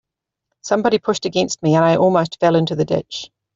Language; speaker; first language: English; native; English